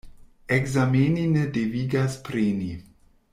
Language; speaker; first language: Esperanto; non-native, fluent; German